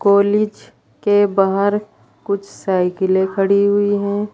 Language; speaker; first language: Hindi; native; Hindi